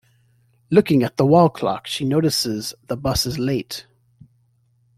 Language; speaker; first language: English; native; English